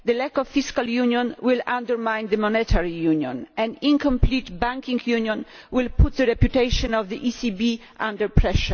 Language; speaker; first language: English; non-native, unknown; Polish